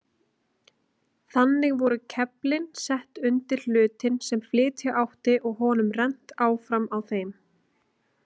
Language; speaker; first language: Icelandic; native; Icelandic